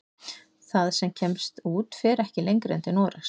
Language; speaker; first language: Icelandic; native; Icelandic